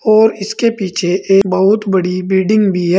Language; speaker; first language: Hindi; native; Hindi